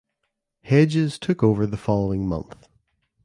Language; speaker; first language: English; native; English